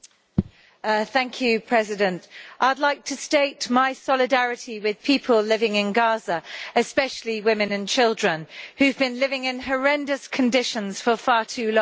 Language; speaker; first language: English; native; English